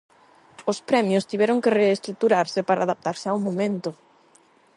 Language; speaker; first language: Galician; non-native, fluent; Spanish